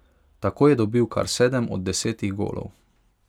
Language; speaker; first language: Slovenian; non-native, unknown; Hungarian